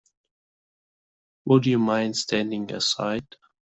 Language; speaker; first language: English; non-native, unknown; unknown